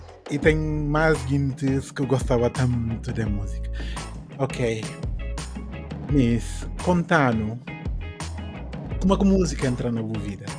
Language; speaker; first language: Portuguese; non-native, local second language; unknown